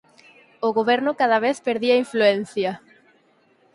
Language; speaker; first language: Galician; native; Galician